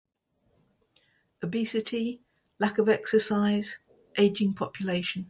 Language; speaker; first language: English; native; English